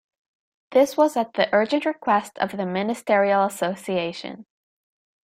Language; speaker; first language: English; native; English